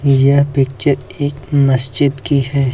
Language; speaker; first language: Hindi; native; Hindi